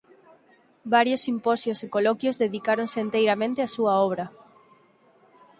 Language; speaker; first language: Galician; native; Galician